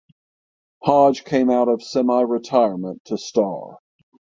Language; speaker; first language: English; native; English